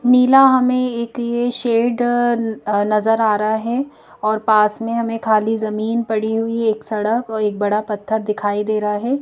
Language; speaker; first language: Hindi; native; Hindi